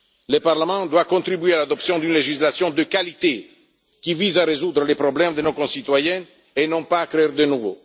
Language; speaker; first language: French; non-native, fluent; Italian